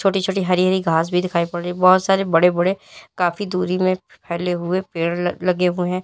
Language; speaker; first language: Hindi; native; Hindi